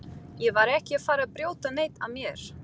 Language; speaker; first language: Icelandic; non-native, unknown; Portuguese